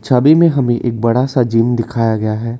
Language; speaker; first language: Hindi; non-native, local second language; Assamese